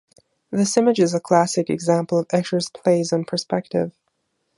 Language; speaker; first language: English; non-native, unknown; German